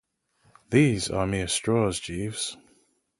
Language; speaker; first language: English; native; English